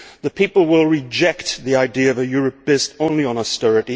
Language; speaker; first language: English; native; English